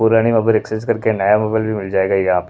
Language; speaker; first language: Hindi; non-native, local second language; Punjabi